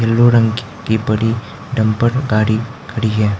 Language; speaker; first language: Hindi; non-native, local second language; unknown